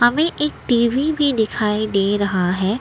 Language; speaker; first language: Hindi; non-native, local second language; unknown